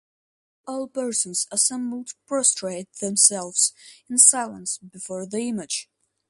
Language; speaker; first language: English; non-native, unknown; Russian